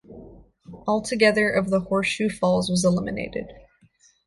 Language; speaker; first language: English; native; English